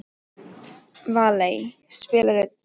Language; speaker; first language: Icelandic; non-native, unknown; Polish